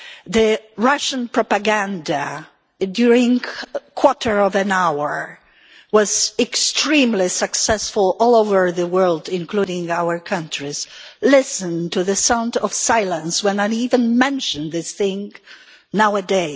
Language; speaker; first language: English; non-native, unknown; Polish